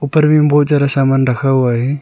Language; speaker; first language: Hindi; non-native, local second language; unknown